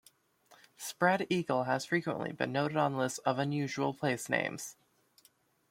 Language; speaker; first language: English; native; English